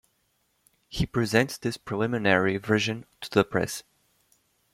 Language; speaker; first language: English; native; English